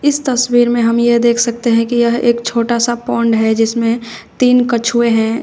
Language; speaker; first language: Hindi; native; Hindi